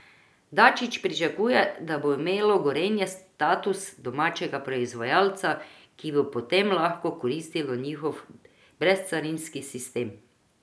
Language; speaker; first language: Slovenian; non-native, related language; Croatian